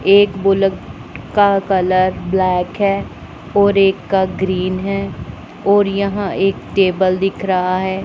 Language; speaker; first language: Hindi; non-native, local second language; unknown